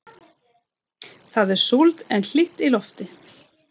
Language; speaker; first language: Icelandic; non-native, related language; Swedish